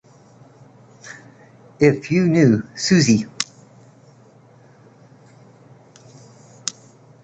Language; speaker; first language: English; native; English